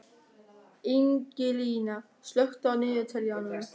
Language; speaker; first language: Icelandic; non-native, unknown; German